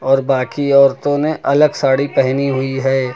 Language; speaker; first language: Hindi; native; Hindi